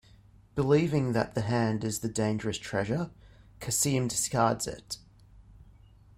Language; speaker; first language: English; native; English